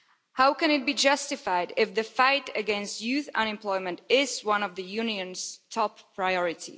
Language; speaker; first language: English; non-native, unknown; Slovak